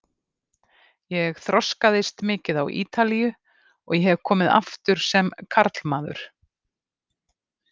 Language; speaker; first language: Icelandic; native; Icelandic